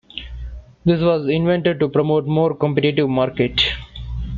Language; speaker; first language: English; non-native, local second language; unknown